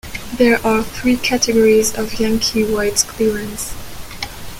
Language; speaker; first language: English; non-native, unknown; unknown